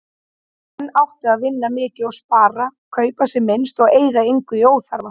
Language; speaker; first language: Icelandic; native; Icelandic